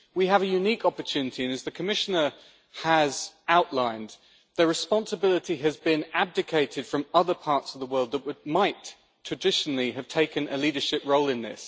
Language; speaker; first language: English; native; English